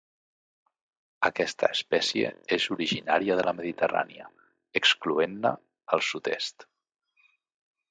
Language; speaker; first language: Catalan; native; Catalan